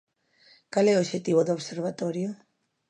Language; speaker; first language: Galician; native; Galician